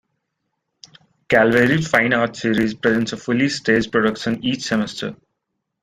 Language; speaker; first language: English; non-native, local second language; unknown